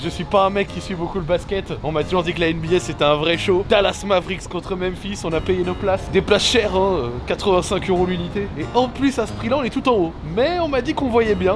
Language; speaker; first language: French; native; French